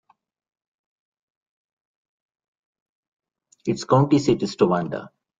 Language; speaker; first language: English; non-native, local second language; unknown